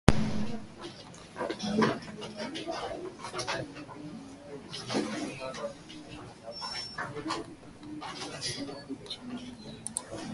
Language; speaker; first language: English; native; English